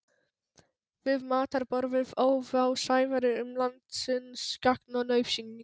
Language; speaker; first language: Icelandic; non-native, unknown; Polish